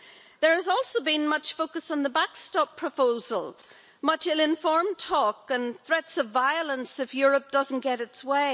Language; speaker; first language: English; native; English